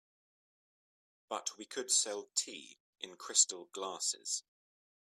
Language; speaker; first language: English; native; English